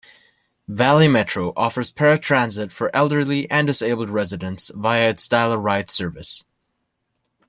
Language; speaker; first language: English; native; English